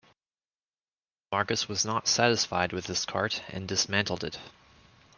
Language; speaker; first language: English; native; English